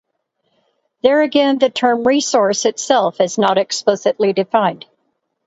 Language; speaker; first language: English; native; English